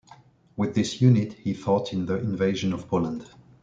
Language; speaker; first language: English; non-native, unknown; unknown